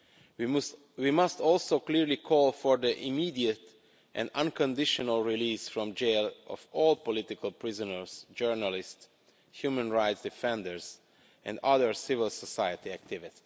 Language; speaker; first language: English; non-native, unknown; Romanian